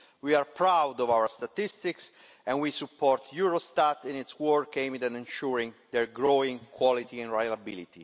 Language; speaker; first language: English; non-native, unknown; Italian